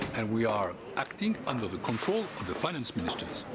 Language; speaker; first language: English; non-native, fluent; French